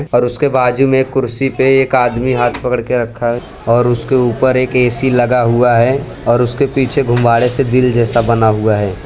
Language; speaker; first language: Hindi; non-native, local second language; Gujarati